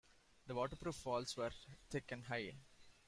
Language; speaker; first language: English; non-native, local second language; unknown